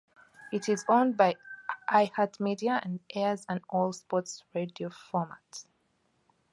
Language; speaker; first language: English; native; English